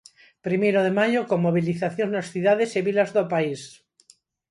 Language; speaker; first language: Galician; non-native, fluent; Spanish